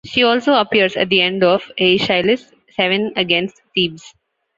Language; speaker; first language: English; non-native, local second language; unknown